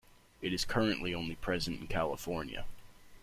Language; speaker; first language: English; native; English